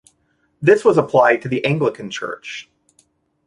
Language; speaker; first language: English; native; English